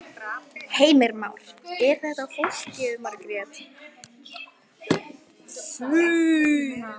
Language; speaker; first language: Icelandic; native; Icelandic